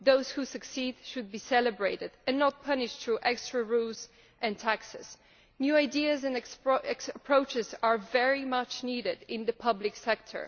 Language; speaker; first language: English; non-native, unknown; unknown